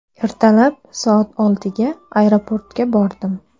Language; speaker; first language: Uzbek; native; Uzbek